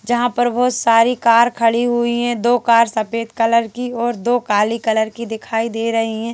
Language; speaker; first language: Hindi; native; Hindi